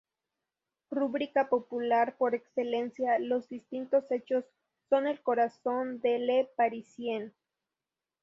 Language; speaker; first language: Spanish; native; Spanish